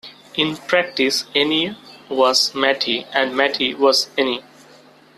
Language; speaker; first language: English; non-native, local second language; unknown